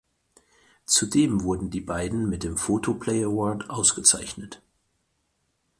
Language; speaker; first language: German; native; German